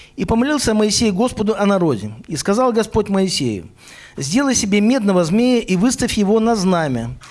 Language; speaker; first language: Russian; native; Russian